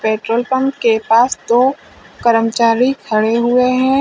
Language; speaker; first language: Hindi; native; Hindi